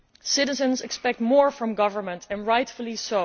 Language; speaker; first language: English; non-native, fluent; Dutch